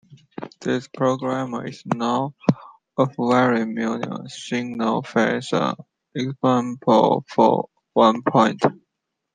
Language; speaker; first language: English; non-native, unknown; Chinese